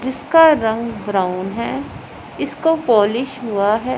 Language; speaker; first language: Hindi; non-native, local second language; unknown